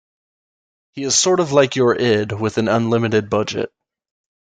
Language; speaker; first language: English; native; English